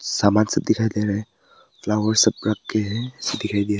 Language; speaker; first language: Hindi; early bilingual, other home language; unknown